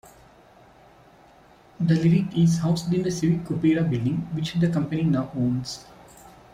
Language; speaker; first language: English; non-native, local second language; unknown